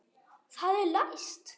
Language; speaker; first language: Icelandic; non-native, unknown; German